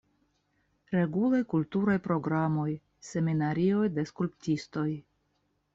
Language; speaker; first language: Esperanto; non-native, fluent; Russian